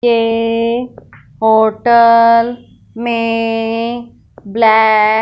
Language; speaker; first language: Hindi; non-native, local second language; Punjabi